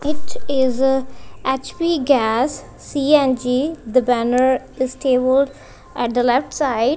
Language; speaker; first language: English; non-native, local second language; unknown